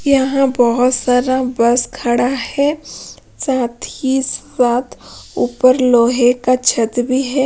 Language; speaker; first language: Hindi; non-native, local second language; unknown